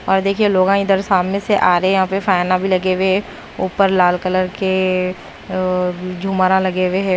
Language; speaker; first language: Hindi; non-native, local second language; Punjabi